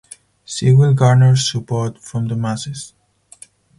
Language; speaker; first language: English; non-native, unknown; Spanish